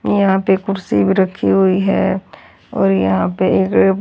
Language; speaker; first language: Hindi; native; Hindi